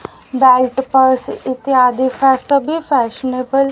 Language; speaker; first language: Hindi; native; Hindi